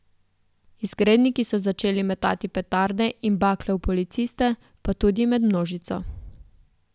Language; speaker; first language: Slovenian; native; Slovenian